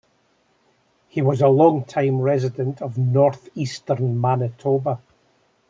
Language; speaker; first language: English; native; English